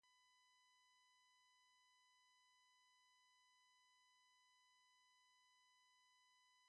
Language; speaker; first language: English; native; English